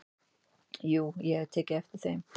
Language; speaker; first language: Icelandic; native; Icelandic